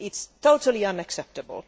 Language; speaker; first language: English; native; English